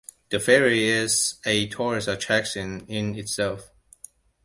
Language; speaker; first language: English; non-native, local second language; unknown